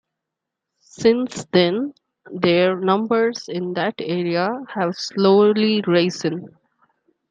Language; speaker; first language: English; non-native, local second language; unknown